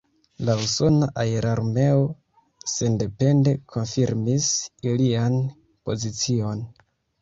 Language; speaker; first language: Esperanto; non-native, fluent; Kinyarwanda